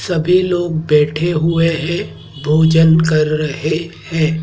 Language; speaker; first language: Hindi; native; Hindi